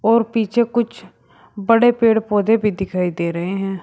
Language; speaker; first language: Hindi; native; Hindi